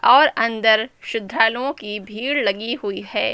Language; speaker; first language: Hindi; native; Hindi